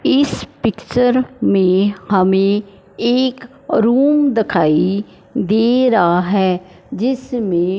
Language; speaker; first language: Hindi; non-native, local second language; Punjabi